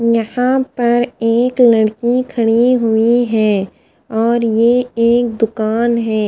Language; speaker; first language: Hindi; non-native, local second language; Punjabi